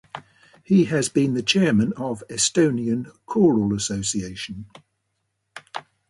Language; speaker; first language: English; native; English